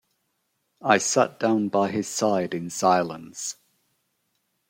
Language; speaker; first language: English; native; English